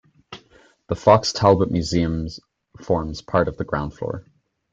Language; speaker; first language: English; native; English